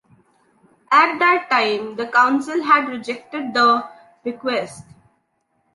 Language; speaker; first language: English; non-native, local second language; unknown